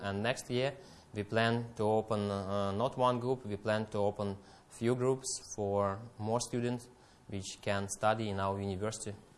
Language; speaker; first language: English; non-native, fluent; Russian